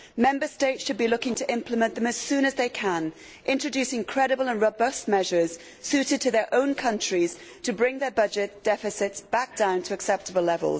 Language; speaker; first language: English; native; English